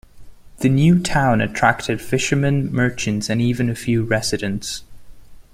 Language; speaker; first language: English; non-native, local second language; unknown